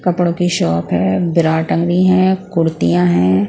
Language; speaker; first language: Hindi; non-native, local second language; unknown